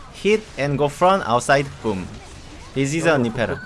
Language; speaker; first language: English; non-native, learner; Korean